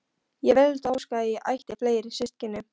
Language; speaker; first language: Icelandic; non-native, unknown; Polish